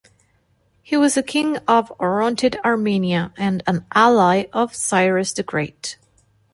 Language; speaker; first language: English; non-native, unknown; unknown